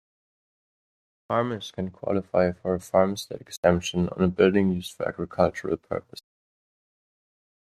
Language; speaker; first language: English; non-native, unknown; German